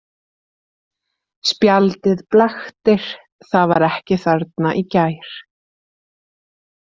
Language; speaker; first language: Icelandic; native; Icelandic